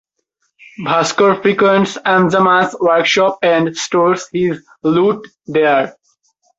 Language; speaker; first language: English; non-native, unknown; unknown